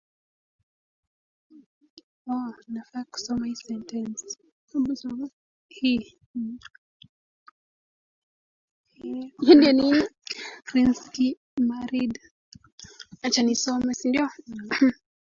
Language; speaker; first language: English; native; English